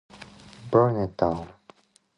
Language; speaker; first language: English; non-native, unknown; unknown